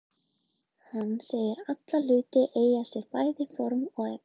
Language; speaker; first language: Icelandic; native; Icelandic